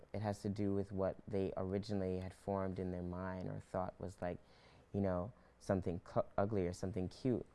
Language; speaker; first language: English; native; English